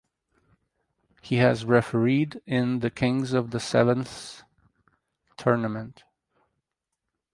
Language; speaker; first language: English; native; English